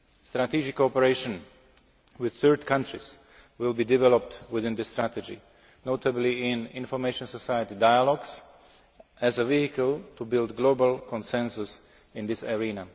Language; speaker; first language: English; non-native, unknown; Slovak